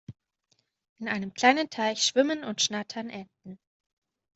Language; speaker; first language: German; native; German